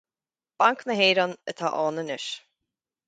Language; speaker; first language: Irish; native; Irish